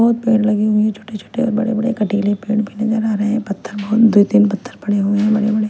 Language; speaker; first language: Hindi; non-native, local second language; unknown